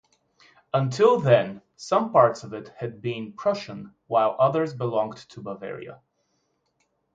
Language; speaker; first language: English; non-native, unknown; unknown